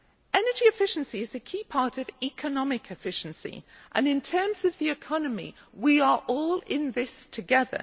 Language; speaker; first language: English; native; English